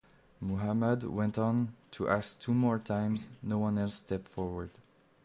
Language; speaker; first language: English; non-native, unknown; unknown